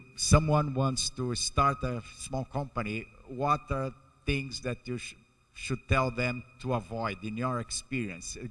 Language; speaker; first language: English; non-native, fluent; Portuguese